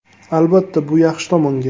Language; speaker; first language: Uzbek; native; Uzbek